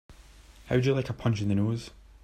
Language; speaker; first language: English; native; English